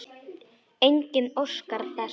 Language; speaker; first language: Icelandic; non-native, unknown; Polish